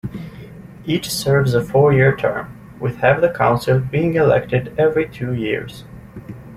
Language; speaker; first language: English; native; English